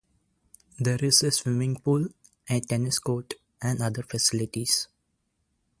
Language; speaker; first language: English; non-native, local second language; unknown